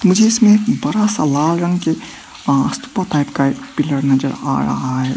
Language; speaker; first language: Hindi; non-native, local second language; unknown